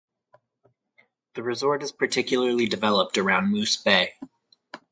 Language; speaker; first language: English; native; English